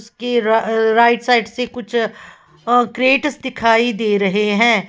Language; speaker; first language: Hindi; native; Hindi